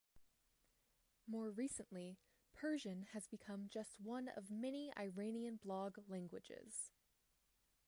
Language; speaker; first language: English; native; English